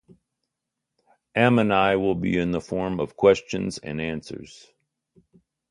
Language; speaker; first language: English; native; English